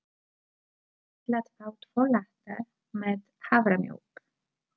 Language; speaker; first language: Icelandic; non-native, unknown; Polish